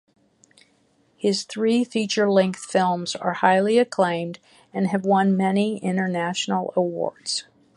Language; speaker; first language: English; native; English